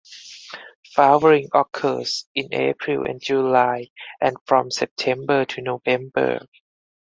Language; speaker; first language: English; non-native, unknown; Thai